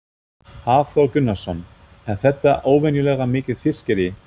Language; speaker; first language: Icelandic; non-native, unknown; German